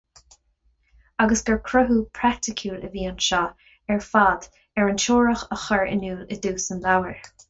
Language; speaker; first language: Irish; non-native, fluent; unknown